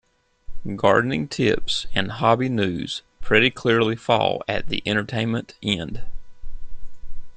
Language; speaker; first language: English; native; English